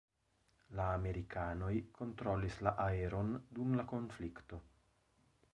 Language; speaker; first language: Esperanto; non-native, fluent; Italian